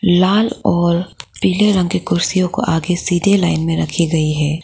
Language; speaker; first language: Hindi; non-native, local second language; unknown